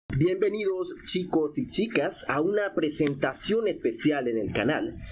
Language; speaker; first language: Spanish; native; Spanish